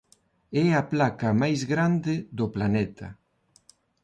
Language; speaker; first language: Galician; non-native, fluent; Spanish